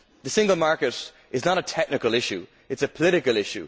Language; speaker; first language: English; native; English